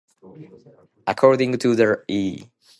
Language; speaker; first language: English; non-native, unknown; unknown